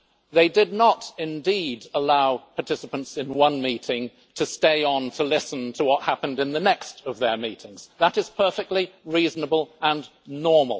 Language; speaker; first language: English; native; English